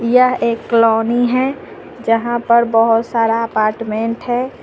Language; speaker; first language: Hindi; native; Hindi